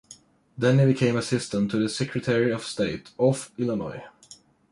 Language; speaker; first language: English; non-native, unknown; Swedish